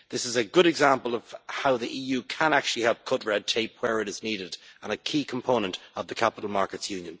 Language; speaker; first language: English; native; English